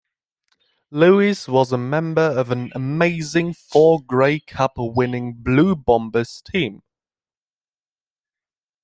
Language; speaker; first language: English; native; English